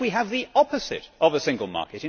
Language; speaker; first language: English; native; English